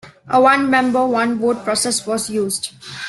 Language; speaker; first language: English; non-native, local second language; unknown